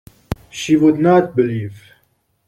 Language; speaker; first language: English; non-native, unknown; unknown